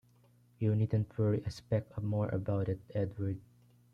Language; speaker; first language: English; non-native, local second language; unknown